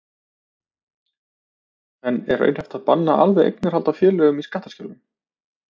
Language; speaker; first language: Icelandic; native; Icelandic